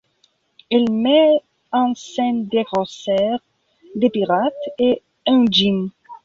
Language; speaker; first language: French; non-native, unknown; Belarusian